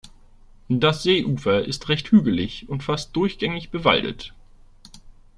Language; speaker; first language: German; native; German